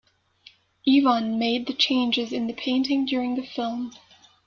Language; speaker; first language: English; non-native, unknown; French